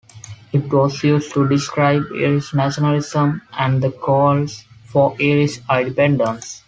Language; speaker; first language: English; non-native, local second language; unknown